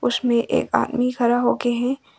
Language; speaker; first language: Hindi; non-native, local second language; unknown